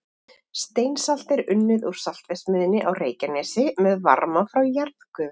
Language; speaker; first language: Icelandic; native; Icelandic